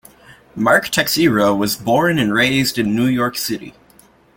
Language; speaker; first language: English; native; English